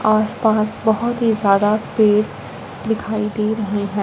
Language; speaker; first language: Hindi; non-native, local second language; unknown